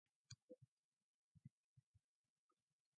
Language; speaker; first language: English; non-native, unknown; Mongolian